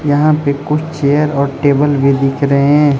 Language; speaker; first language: Hindi; non-native, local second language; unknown